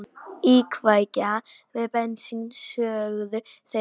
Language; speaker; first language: Icelandic; non-native, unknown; Polish